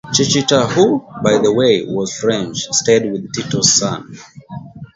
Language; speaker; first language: English; non-native, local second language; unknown